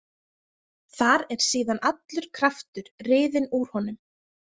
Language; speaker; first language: Icelandic; native; Icelandic